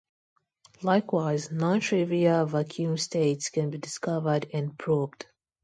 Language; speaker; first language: English; non-native, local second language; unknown